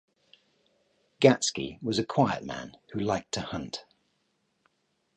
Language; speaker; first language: English; native; English